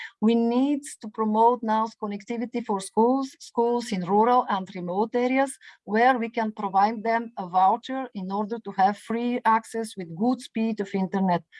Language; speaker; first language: English; non-native, fluent; Bulgarian